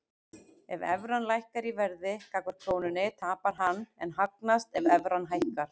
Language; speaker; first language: Icelandic; native; Icelandic